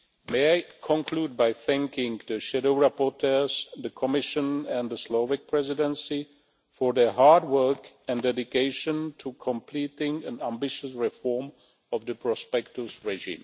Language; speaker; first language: English; non-native, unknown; Czech